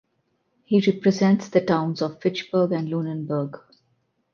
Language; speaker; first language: English; non-native, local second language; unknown